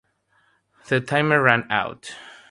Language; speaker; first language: English; non-native, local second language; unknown